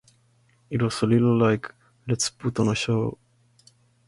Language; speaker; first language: English; native; English